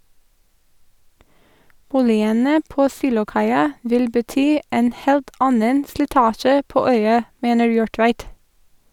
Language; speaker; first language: Norwegian; non-native, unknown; English